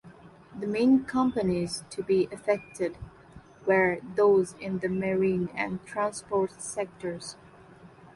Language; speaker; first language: English; non-native, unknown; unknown